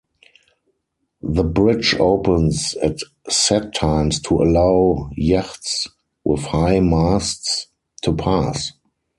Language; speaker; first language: English; non-native, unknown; German